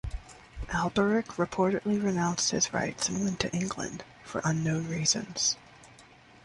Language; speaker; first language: English; native; English